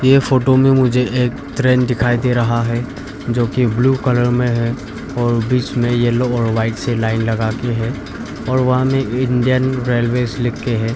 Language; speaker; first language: Hindi; non-native, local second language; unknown